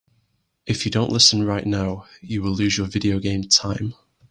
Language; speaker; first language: English; native; English